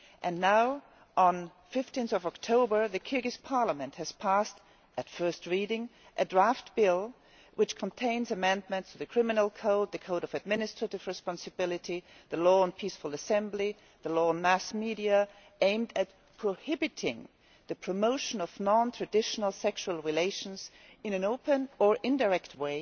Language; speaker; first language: English; non-native, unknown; German